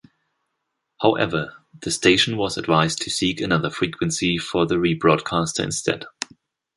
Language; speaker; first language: English; non-native, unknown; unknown